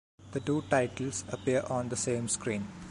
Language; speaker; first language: English; non-native, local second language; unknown